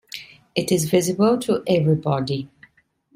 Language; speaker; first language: English; non-native, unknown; Italian